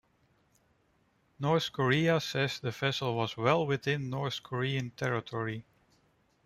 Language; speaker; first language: English; non-native, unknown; Dutch